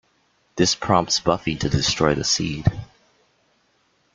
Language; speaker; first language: English; native; English